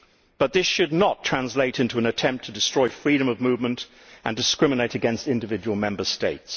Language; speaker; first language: English; native; English